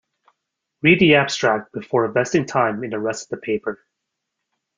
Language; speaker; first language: English; native; English